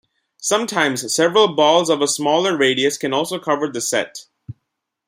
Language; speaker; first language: English; non-native, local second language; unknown